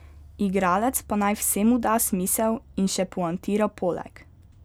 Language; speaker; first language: Slovenian; native; Slovenian